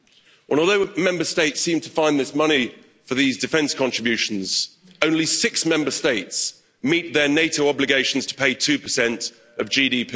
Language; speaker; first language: English; native; English